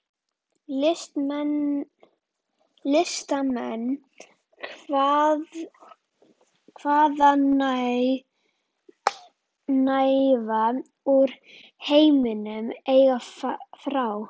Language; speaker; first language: Icelandic; native; Icelandic